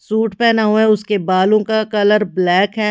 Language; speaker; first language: Hindi; native; Hindi